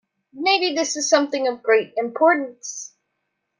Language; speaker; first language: English; native; English